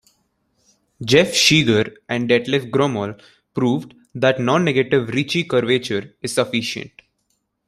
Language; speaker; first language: English; non-native, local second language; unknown